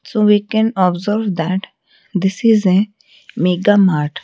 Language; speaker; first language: English; non-native, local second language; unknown